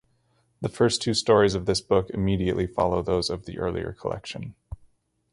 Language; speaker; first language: English; native; English